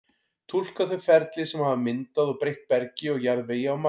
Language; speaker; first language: Icelandic; native; Icelandic